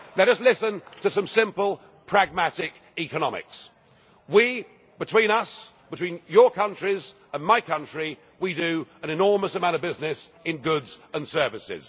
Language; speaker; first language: English; native; English